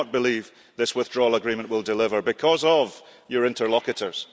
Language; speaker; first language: English; early bilingual, heritage; English